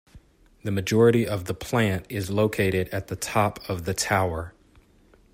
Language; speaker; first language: English; native; English